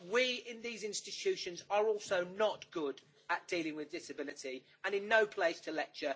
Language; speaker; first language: English; native; English